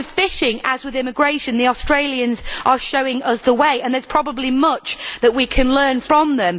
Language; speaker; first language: English; native; English